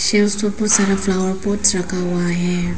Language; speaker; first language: Hindi; non-native, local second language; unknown